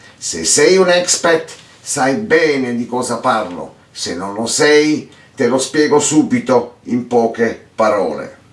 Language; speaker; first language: Italian; early bilingual, heritage; Italian